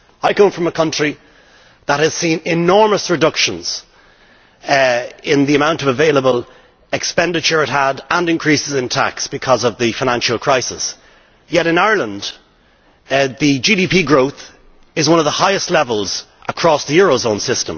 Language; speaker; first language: English; native; English